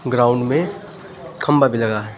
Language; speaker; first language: Hindi; native; Hindi